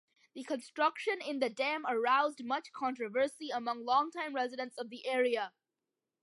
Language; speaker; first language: English; early bilingual, other home language; Malayalam